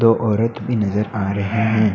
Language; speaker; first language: Hindi; non-native, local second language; Bangla